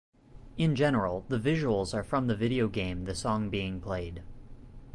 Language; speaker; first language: English; native; English